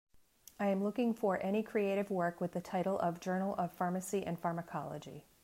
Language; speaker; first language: English; native; English